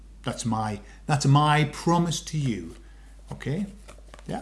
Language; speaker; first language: English; native; English